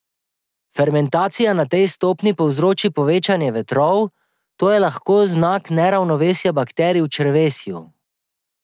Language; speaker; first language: Slovenian; native; Slovenian